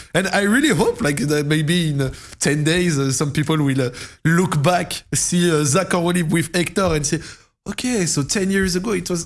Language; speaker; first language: English; non-native, fluent; French